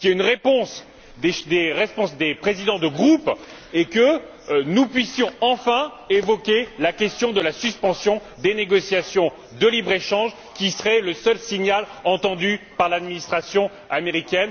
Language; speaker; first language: French; native; French